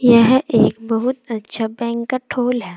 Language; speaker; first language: Hindi; native; Hindi